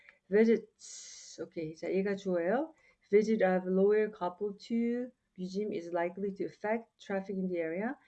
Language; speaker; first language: English; non-native, fluent; Korean